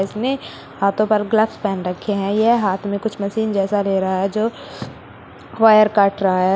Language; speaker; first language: Hindi; native; Hindi